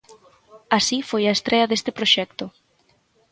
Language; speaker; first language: Galician; native; Galician